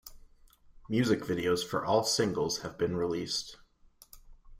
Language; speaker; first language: English; native; English